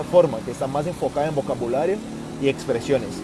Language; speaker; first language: Spanish; non-native, related language; Portuguese